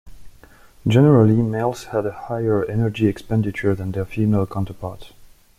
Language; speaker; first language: English; non-native, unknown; French